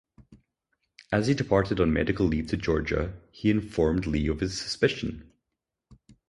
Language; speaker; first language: English; native; English